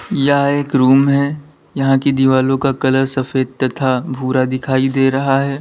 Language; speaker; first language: Hindi; native; Hindi